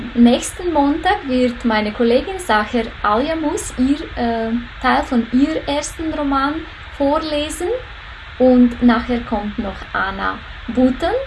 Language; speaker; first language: German; non-native, fluent; Macedonian